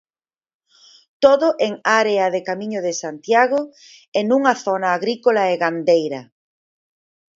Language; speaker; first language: Galician; native; Galician